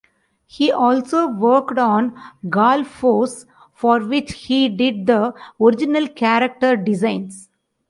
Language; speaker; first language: English; non-native, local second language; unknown